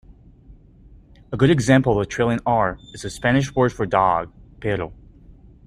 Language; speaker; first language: English; native; English